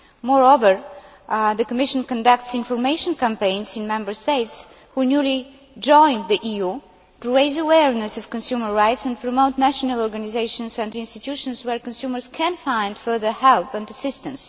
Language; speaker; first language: English; non-native, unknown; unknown